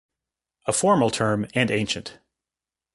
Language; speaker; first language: English; native; English